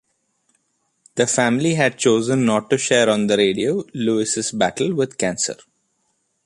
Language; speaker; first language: English; non-native, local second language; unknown